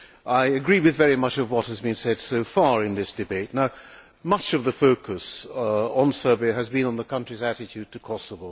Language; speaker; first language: English; non-native, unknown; Hungarian